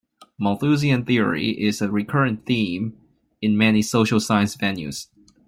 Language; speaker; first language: English; non-native, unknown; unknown